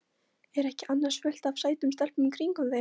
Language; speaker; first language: Icelandic; non-native, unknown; Polish